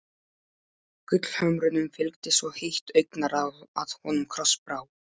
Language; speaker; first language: Icelandic; non-native, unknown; Polish